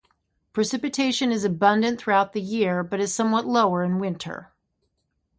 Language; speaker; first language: English; native; English